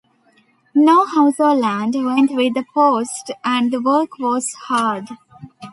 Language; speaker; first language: English; non-native, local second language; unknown